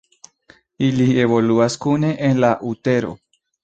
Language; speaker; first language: Esperanto; non-native, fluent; Spanish